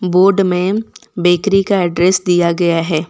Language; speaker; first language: Hindi; non-native, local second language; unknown